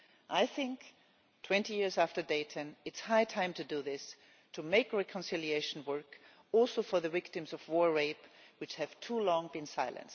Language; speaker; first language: English; non-native, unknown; German